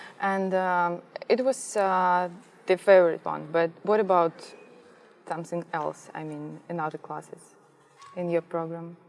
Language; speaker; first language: English; non-native, learner; Russian